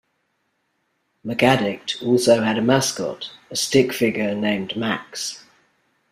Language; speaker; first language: English; native; English